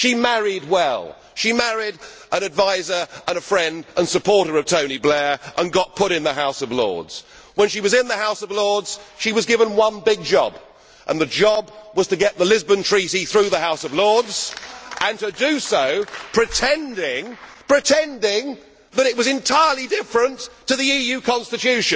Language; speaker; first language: English; native; English